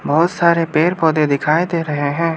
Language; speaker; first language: Hindi; non-native, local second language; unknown